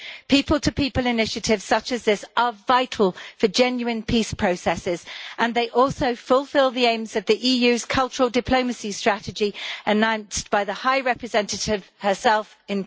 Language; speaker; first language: English; native; English